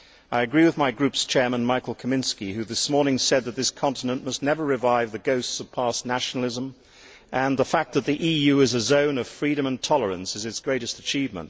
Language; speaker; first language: English; native; English